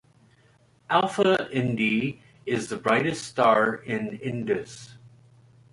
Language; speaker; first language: English; native; English